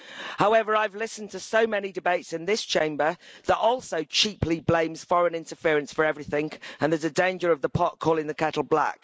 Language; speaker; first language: English; native; English